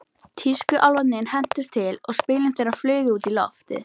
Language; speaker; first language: Icelandic; native; Icelandic